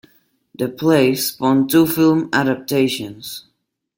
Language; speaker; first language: English; non-native, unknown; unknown